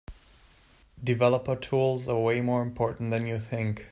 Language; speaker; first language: English; non-native, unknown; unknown